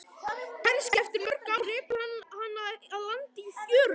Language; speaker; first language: Icelandic; native; Icelandic